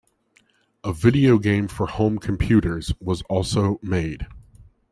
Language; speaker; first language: English; native; English